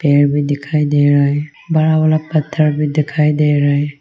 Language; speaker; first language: Hindi; non-native, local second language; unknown